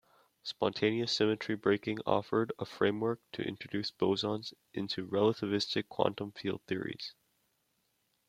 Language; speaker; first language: English; native; English